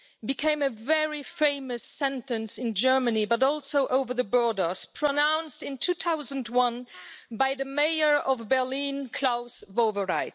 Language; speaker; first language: English; non-native, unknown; Luxembourgish